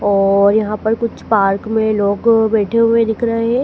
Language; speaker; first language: Hindi; native; Hindi